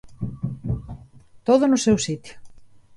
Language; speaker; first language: Galician; non-native, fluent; Spanish